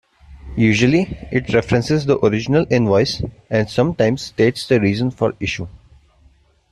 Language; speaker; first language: English; non-native, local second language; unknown